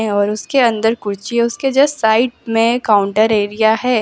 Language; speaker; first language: Hindi; non-native, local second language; Gujarati